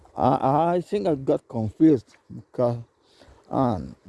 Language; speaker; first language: English; non-native, fluent; Spanish